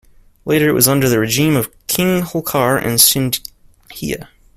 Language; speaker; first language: English; native; English